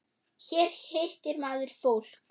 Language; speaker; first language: Icelandic; non-native, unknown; German